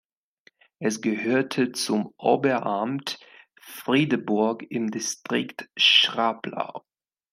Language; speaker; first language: German; non-native, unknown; Spanish